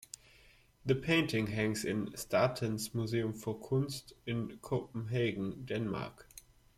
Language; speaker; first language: English; non-native, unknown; German